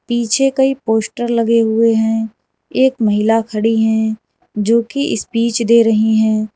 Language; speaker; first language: Hindi; native; Hindi